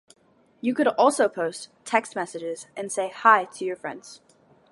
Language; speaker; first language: English; native; English